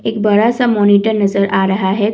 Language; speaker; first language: Hindi; non-native, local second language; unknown